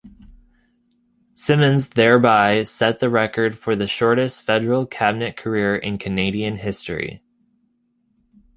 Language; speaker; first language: English; native; English